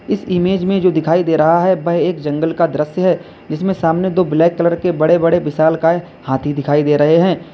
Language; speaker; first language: Hindi; native; Hindi